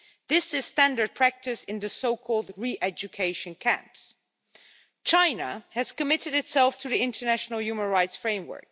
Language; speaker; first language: English; non-native, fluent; Dutch